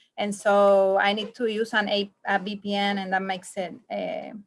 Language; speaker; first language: English; non-native, learner; Spanish